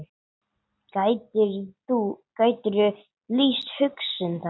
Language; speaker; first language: Icelandic; non-native, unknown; English